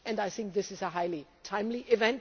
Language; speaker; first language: English; native; English